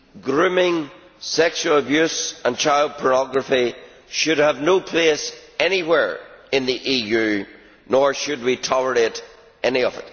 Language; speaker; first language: English; native; English